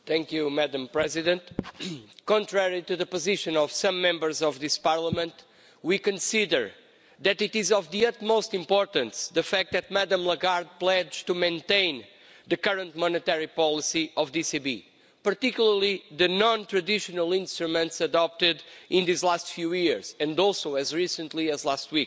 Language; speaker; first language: English; non-native, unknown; Portuguese